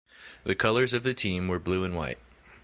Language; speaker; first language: English; native; English